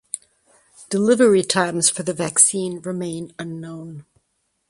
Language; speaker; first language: English; native; English